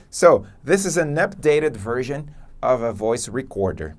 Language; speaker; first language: English; non-native, fluent; Portuguese